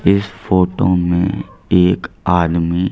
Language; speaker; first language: Hindi; native; Hindi